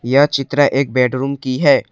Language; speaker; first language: Hindi; non-native, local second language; Assamese